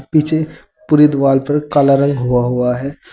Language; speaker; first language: Hindi; native; Hindi